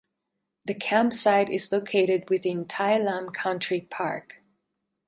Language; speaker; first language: English; non-native, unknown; Spanish